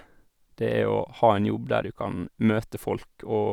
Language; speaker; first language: Norwegian; native; Norwegian